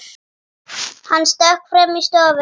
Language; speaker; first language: Icelandic; native; Icelandic